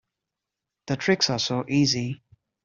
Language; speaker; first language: English; non-native, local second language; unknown